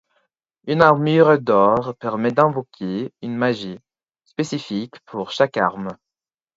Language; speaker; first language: French; non-native, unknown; English